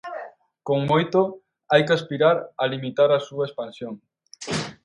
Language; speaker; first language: Galician; native; Galician